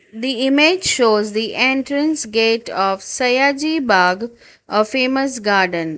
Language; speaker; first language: English; non-native, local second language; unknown